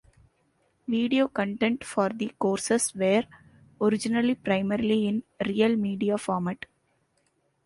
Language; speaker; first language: English; non-native, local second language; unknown